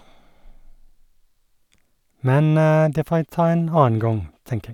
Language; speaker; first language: Norwegian; native; Norwegian